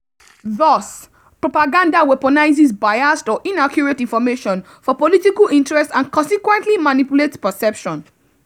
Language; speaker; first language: English; non-native, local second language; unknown